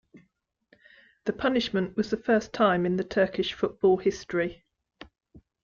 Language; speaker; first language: English; native; English